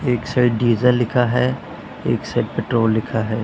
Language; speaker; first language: Hindi; non-native, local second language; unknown